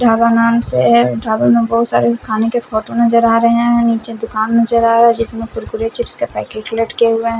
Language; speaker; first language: Hindi; non-native, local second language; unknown